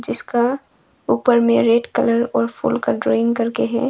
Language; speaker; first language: Hindi; non-native, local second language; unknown